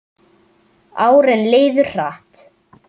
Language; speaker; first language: Icelandic; native; Icelandic